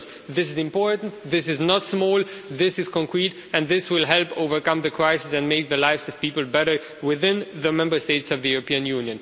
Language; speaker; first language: English; non-native, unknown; Romanian